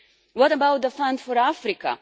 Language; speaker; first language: English; non-native, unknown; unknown